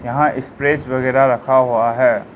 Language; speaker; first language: Hindi; non-native, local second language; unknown